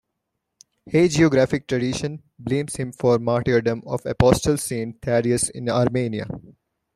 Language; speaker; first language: English; non-native, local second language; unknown